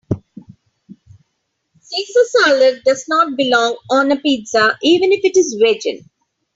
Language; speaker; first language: English; non-native, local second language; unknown